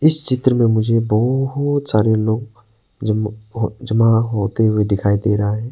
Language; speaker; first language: Hindi; non-native, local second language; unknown